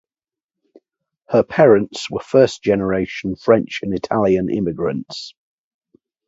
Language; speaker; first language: English; native; English